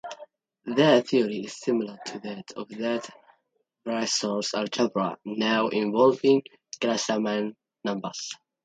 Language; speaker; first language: English; native; English